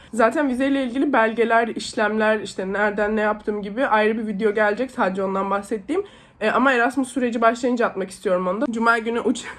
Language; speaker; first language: Turkish; native; Turkish